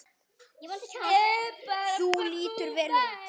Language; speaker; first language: Icelandic; native; Icelandic